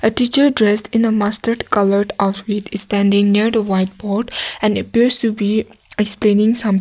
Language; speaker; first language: English; non-native, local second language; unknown